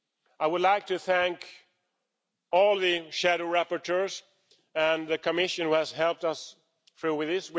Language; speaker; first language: English; non-native, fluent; Swedish